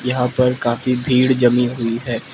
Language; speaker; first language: Hindi; non-native, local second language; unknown